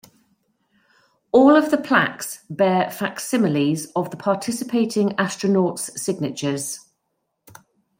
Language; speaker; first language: English; native; English